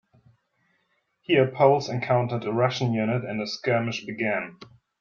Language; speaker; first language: English; non-native, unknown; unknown